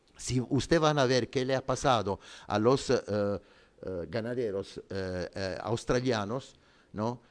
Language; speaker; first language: Spanish; non-native, fluent; Italian